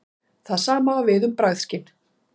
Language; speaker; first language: Icelandic; native; Icelandic